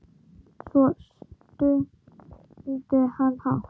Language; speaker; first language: Icelandic; native; Icelandic